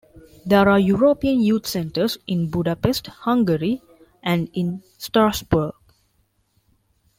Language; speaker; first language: English; non-native, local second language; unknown